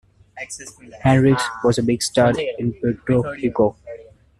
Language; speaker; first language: English; non-native, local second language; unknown